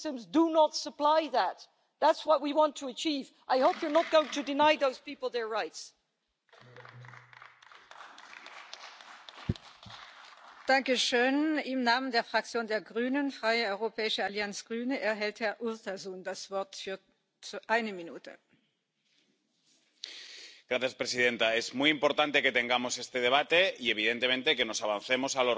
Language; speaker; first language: English; native; English